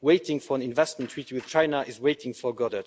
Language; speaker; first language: English; non-native, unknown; Luxembourgish